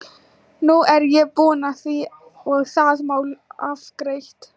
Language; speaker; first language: Icelandic; non-native, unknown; Thai